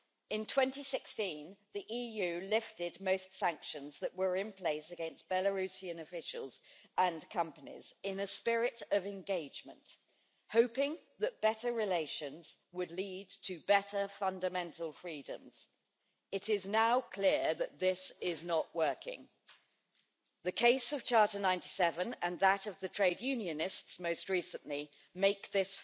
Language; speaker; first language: English; native; English